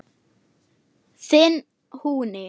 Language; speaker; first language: Icelandic; non-native, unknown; German